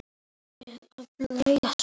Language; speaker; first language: Icelandic; native; Icelandic